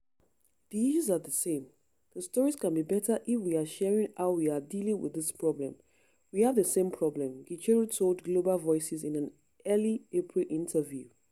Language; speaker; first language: English; non-native, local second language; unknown